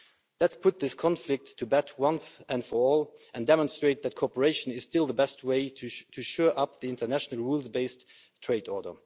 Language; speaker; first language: English; non-native, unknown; Luxembourgish